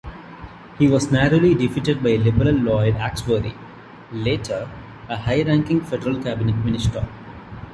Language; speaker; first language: English; non-native, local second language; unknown